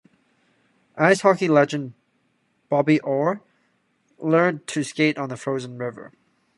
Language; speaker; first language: English; non-native, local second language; Cantonese